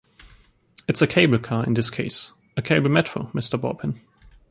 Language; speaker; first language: English; non-native, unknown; German